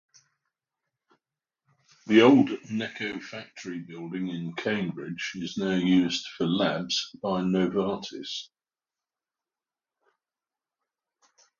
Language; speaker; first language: English; native; English